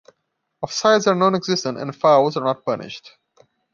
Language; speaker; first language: English; non-native, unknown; Portuguese